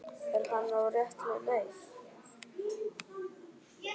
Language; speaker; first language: Icelandic; native; Icelandic